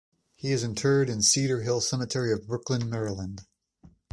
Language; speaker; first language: English; native; English